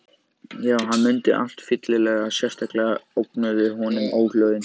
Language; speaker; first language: Icelandic; native; Icelandic